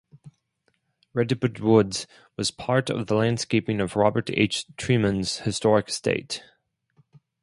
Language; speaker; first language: English; non-native, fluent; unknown